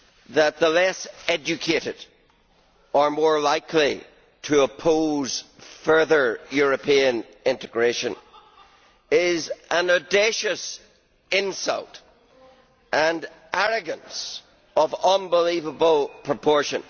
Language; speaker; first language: English; native; English